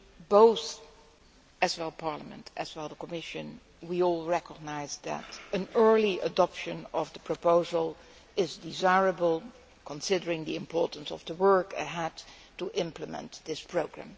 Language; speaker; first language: English; non-native, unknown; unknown